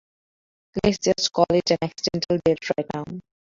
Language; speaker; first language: English; non-native, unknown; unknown